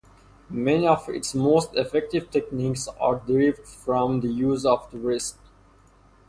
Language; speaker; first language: English; non-native, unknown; Persian